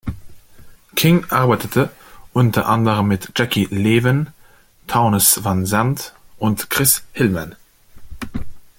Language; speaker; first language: German; non-native, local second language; Luxembourgish